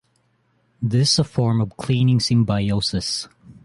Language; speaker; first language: English; non-native, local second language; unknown